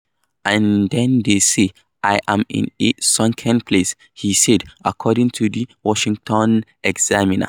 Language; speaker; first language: English; non-native, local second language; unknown